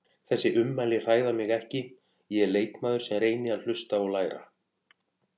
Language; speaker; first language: Icelandic; native; Icelandic